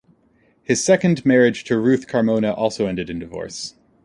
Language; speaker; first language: English; native; English